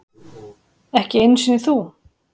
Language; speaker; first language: Icelandic; native; Icelandic